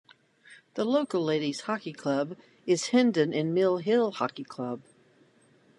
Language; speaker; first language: English; native; English